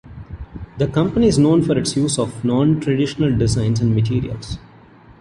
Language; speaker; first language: English; non-native, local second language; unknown